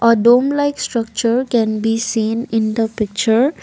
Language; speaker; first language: English; non-native, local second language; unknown